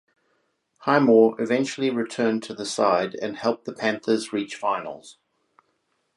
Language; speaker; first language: English; native; English